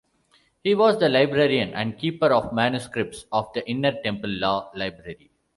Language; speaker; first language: English; non-native, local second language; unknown